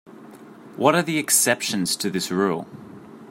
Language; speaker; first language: English; native; English